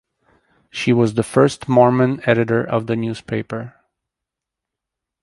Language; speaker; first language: English; native; English